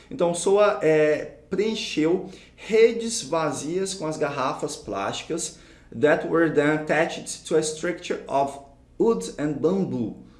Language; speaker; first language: English; non-native, fluent; Portuguese